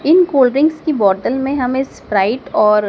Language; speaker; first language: Hindi; native; Hindi